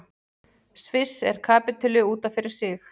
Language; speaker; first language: Icelandic; native; Icelandic